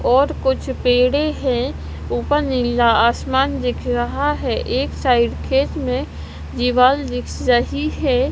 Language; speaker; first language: Hindi; non-native, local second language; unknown